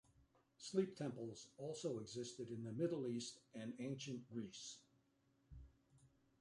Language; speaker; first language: English; native; English